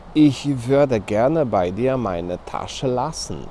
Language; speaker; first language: German; non-native, fluent; Polish